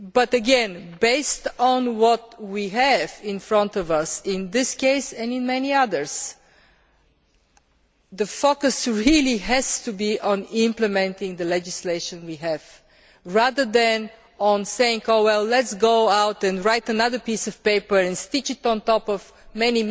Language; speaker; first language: English; non-native, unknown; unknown